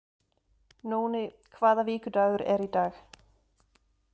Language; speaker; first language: Icelandic; non-native, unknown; German